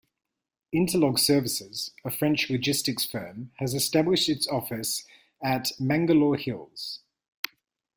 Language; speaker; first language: English; native; English